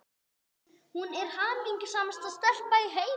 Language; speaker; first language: Icelandic; non-native, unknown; English